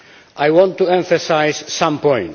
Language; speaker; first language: English; non-native, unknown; Polish